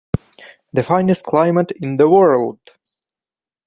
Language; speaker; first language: English; native; English